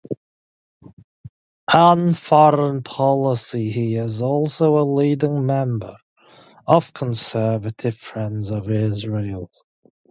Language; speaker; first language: English; native; English